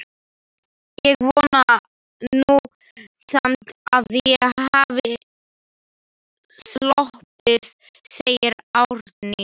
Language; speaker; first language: Icelandic; non-native, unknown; Slovak